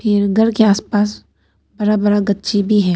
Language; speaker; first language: Hindi; non-native, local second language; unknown